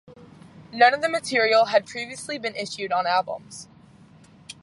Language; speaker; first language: English; native; English